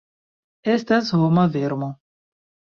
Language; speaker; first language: Esperanto; non-native, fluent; Chinese